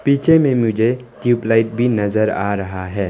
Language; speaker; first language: Hindi; non-native, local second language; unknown